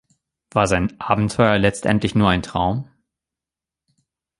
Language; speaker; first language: German; native; German